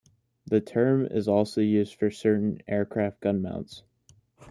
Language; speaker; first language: English; native; English